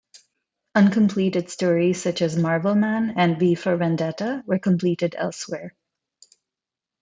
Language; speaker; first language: English; non-native, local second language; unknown